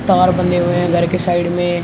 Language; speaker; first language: Hindi; native; Hindi